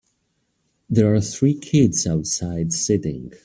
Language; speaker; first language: English; native; English